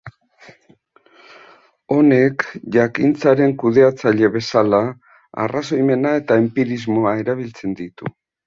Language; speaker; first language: Basque; native; Basque